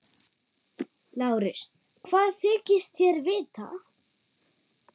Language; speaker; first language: Icelandic; non-native, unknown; German